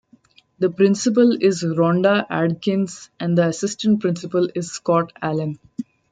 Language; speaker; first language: English; non-native, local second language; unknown